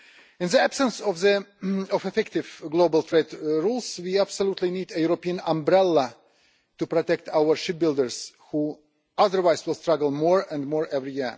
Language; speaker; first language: English; non-native, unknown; Russian